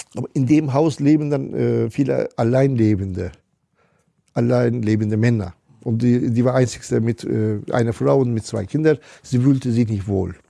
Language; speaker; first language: German; non-native, fluent; Turkish